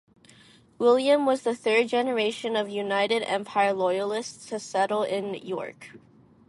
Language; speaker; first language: English; non-native, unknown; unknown